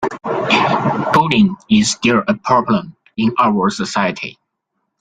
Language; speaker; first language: English; non-native, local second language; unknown